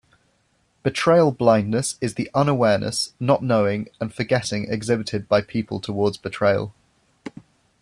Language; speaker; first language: English; native; English